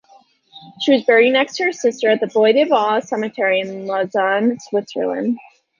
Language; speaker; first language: English; native; English